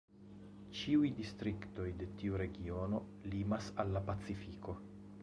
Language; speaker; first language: Esperanto; non-native, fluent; Italian